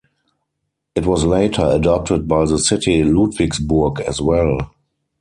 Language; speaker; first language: English; non-native, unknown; German